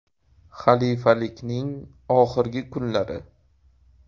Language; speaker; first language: Uzbek; native; Uzbek